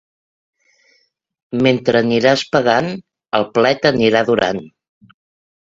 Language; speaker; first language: Catalan; native; Catalan